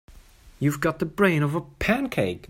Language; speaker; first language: English; non-native, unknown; German